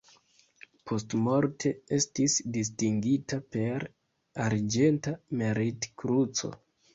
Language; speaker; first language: Esperanto; non-native, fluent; Kinyarwanda